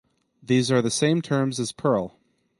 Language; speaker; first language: English; native; English